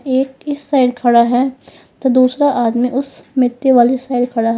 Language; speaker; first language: Hindi; native; Hindi